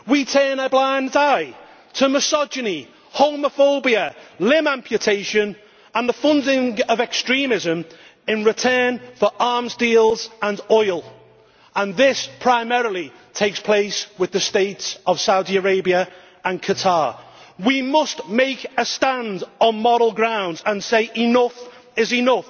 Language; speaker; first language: English; native; English